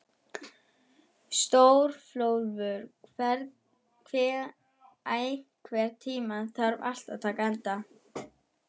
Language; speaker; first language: Icelandic; non-native, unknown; German